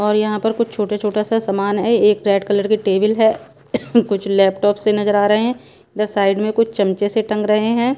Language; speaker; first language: Hindi; non-native, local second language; Punjabi